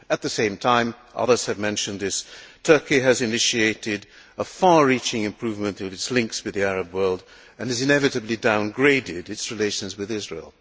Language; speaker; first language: English; non-native, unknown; Hungarian